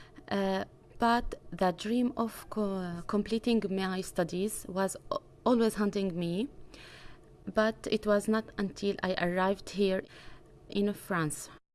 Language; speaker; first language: English; non-native, fluent; Arabic